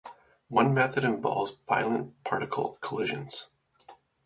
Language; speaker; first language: English; native; English